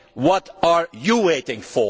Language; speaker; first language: English; non-native, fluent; Dutch